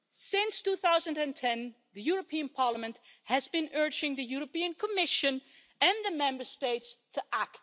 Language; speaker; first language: English; non-native, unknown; Dutch